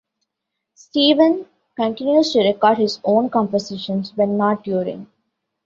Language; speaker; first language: English; non-native, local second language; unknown